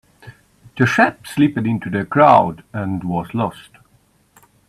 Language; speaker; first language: English; native; English